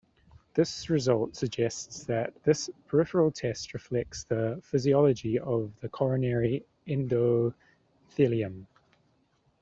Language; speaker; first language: English; native; English